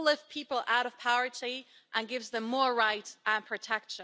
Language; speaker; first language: English; non-native, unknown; German